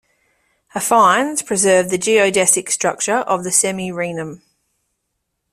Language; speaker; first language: English; native; English